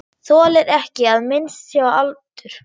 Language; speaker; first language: Icelandic; non-native, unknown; German